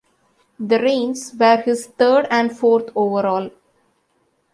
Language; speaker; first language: English; non-native, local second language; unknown